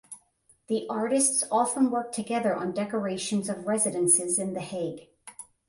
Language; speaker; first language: English; native; English